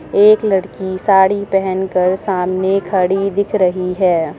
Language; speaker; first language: Hindi; native; Hindi